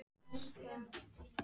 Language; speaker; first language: Icelandic; native; Icelandic